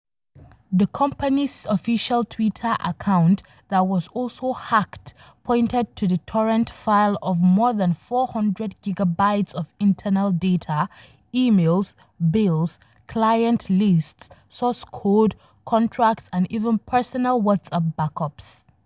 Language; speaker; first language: English; non-native, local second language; Hausa